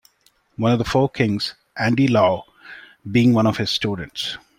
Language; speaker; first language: English; non-native, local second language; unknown